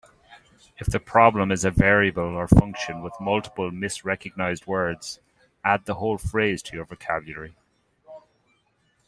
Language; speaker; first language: English; native; English